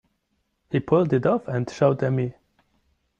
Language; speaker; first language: English; non-native, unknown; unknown